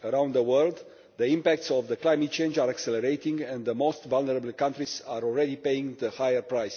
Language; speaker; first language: English; non-native, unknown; Romanian